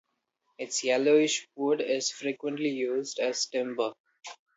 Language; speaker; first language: English; non-native, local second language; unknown